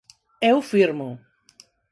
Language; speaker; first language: Galician; non-native, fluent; Spanish